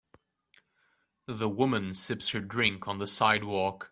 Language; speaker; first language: English; native; English